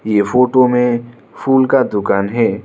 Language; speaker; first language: Hindi; non-native, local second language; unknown